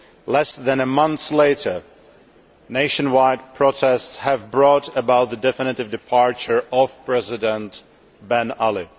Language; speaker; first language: English; non-native, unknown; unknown